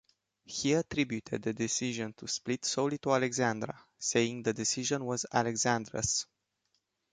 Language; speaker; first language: English; non-native, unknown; Romanian